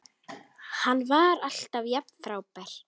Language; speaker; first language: Icelandic; native; Icelandic